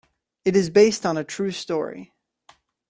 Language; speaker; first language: English; native; English